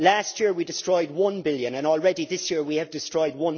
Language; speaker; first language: English; native; English